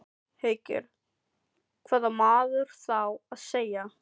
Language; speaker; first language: Icelandic; non-native, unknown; Filipino